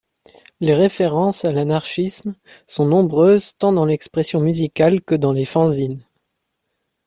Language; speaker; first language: French; native; French